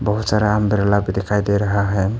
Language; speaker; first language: Hindi; non-native, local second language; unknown